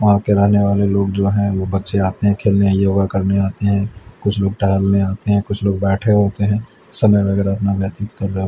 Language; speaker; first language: Hindi; native; Hindi